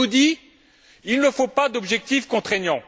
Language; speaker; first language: French; native; French